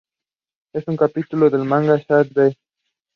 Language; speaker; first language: English; non-native, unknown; Spanish